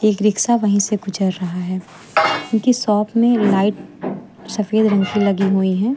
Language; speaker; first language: Hindi; native; Hindi